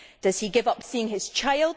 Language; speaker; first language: English; native; English